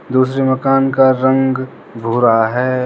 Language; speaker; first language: Hindi; non-native, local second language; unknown